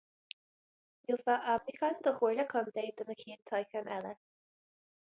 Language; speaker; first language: Irish; non-native, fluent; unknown